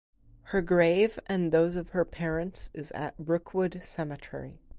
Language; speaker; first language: English; native; English